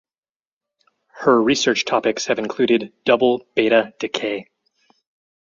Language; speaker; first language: English; native; English